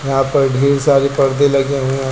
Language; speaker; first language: Hindi; native; Hindi